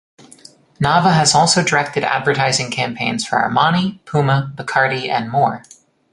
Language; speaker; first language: English; native; English